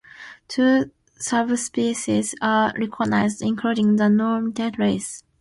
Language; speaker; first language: English; non-native, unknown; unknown